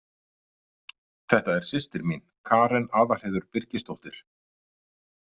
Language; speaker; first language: Icelandic; native; Icelandic